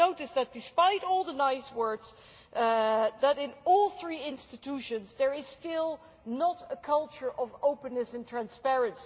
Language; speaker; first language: English; non-native, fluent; Dutch